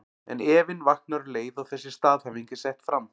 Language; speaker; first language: Icelandic; native; Icelandic